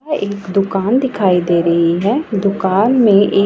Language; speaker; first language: Hindi; non-native, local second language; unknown